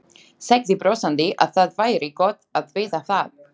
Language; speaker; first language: Icelandic; non-native, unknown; Slovak